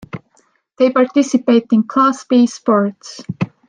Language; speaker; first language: English; non-native, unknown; Estonian